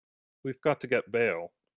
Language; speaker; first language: English; native; English